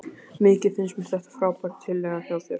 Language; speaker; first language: Icelandic; native; Icelandic